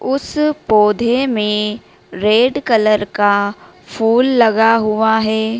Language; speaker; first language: Hindi; native; Hindi